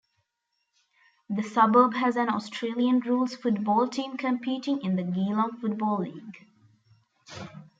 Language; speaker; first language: English; non-native, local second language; Tamil